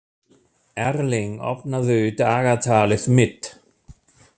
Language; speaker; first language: Icelandic; non-native, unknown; German